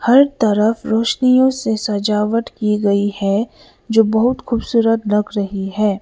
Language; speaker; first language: Hindi; non-native, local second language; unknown